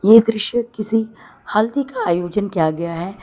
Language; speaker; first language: Hindi; non-native, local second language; Gujarati